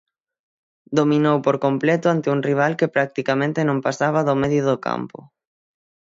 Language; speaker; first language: Galician; native; Galician